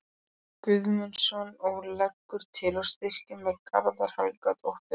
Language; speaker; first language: Icelandic; non-native, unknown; Polish